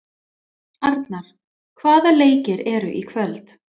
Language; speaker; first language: Icelandic; non-native, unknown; English